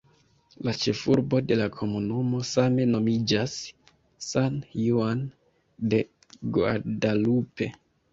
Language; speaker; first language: Esperanto; non-native, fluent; Kinyarwanda